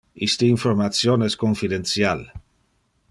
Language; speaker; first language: Interlingua; non-native, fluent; Dutch